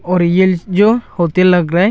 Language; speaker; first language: Hindi; non-native, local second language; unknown